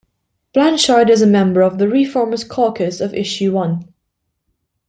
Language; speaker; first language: English; non-native, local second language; Maltese